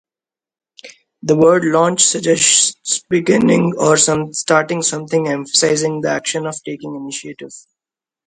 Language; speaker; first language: English; non-native, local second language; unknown